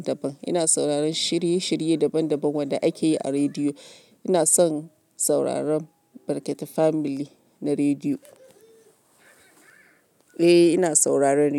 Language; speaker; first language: Hausa; non-native, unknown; Yoruba